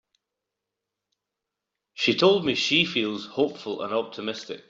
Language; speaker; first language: English; native; English